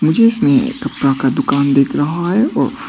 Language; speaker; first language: Hindi; non-native, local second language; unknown